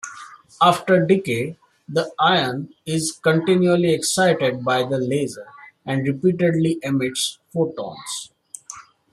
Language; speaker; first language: English; non-native, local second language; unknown